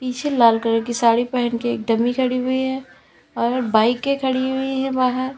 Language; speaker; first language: Hindi; native; Hindi